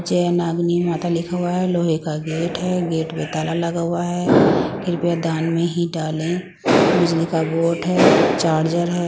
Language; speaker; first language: Hindi; non-native, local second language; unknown